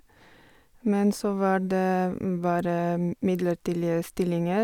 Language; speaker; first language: Norwegian; non-native, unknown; Bulgarian